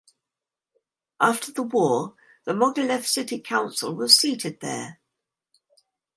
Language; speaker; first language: English; native; English